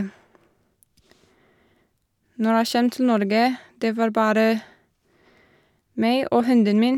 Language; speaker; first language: Norwegian; non-native, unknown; English